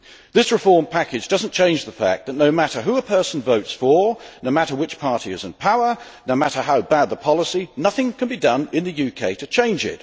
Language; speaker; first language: English; native; English